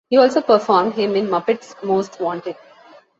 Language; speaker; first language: English; non-native, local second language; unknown